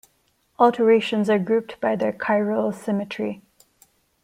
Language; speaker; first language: English; non-native, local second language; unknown